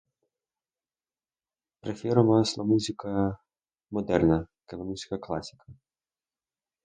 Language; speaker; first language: Spanish; non-native, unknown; Russian